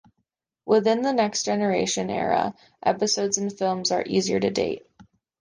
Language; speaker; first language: English; native; English